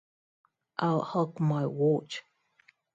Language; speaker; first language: English; non-native, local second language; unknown